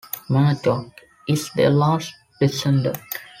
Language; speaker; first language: English; non-native, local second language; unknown